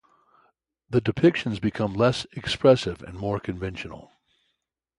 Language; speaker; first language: English; native; English